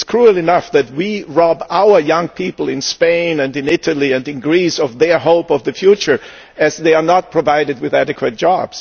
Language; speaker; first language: English; non-native, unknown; German